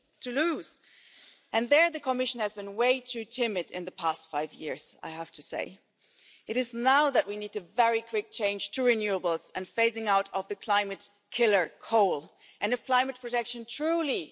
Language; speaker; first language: English; non-native, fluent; German